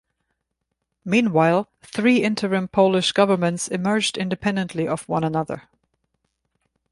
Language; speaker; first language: English; non-native, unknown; German